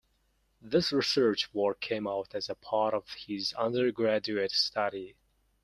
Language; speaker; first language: English; non-native, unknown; Mongolian